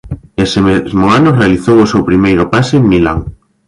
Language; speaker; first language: Galician; native; Galician